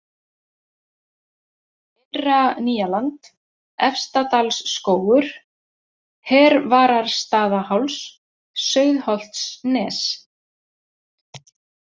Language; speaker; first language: Icelandic; native; Icelandic